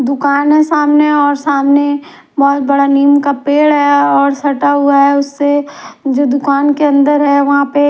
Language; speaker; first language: Hindi; non-native, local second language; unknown